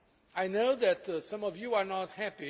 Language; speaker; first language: English; non-native, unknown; Portuguese